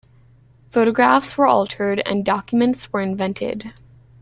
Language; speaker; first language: English; native; English